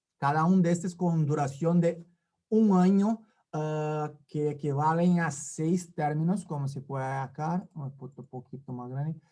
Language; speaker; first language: Spanish; non-native, related language; Portuguese